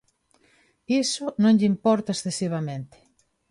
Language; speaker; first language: Galician; non-native, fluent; Spanish